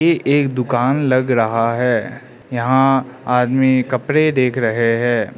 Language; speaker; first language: Hindi; non-native, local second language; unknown